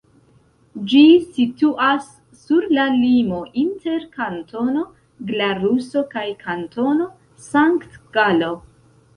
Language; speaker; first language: Esperanto; non-native, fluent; Central Kurdish